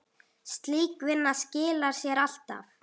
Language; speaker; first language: Icelandic; native; Icelandic